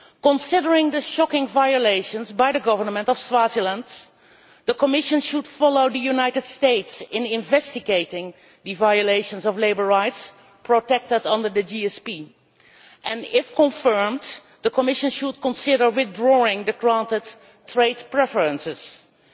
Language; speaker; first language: English; non-native, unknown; Dutch